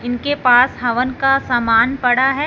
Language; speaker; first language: Hindi; non-native, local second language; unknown